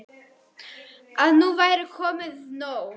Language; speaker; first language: Icelandic; non-native, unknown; Polish